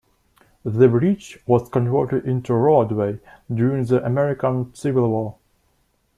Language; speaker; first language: English; non-native, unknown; Russian